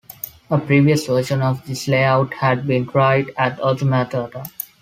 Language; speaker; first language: English; non-native, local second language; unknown